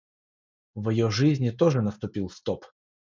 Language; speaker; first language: Russian; non-native, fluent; Georgian